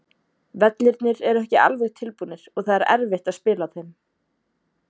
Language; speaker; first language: Icelandic; native; Icelandic